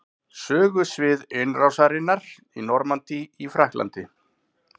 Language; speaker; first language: Icelandic; native; Icelandic